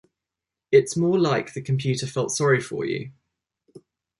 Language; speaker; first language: English; native; English